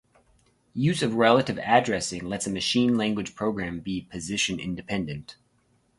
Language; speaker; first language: English; native; English